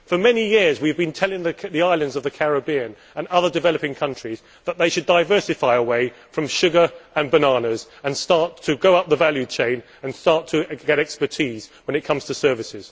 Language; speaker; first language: English; native; English